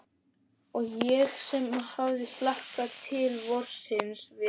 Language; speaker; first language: Icelandic; native; Icelandic